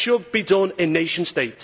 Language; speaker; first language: English; native; English